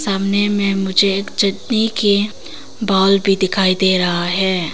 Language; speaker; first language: Hindi; non-native, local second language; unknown